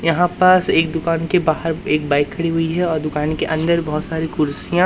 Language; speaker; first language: Hindi; native; Hindi